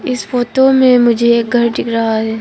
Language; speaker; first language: Hindi; non-native, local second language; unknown